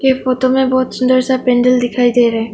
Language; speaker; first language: Hindi; non-native, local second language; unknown